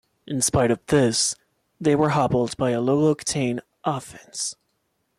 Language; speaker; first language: English; non-native, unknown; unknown